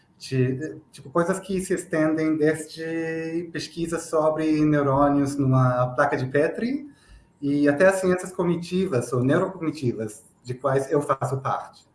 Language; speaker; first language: Portuguese; non-native, fluent; Hebrew